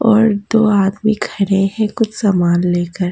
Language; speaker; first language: Hindi; native; Hindi